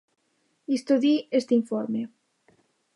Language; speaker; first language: Galician; native; Galician